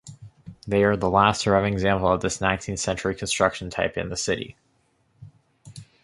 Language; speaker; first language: English; native; English